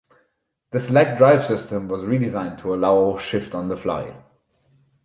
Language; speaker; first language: English; non-native, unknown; German